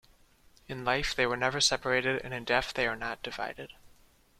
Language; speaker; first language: English; native; English